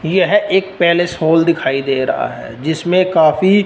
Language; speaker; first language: Hindi; non-native, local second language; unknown